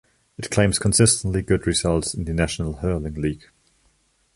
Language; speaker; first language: English; non-native, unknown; German